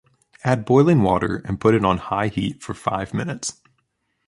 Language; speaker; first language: English; native; English